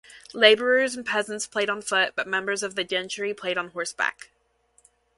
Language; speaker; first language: English; native; English